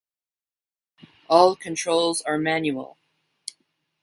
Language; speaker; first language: English; native; English